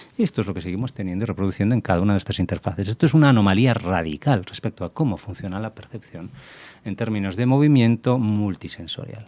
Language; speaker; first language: Spanish; native; Spanish